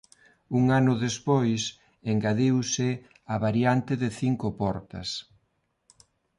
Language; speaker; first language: Galician; non-native, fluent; Spanish